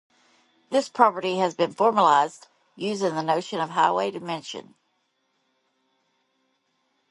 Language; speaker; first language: English; native; English